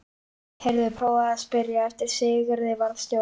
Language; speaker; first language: Icelandic; native; Icelandic